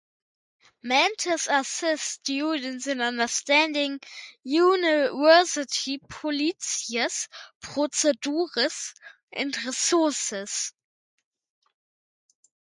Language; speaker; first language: English; non-native, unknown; German